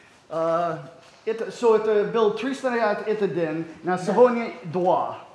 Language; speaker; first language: Russian; non-native, learner; English